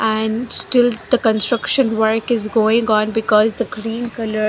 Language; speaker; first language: English; non-native, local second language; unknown